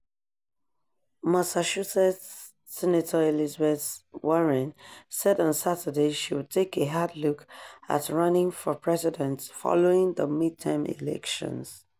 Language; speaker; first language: English; non-native, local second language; Yoruba